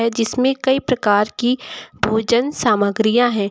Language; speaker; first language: Hindi; native; Hindi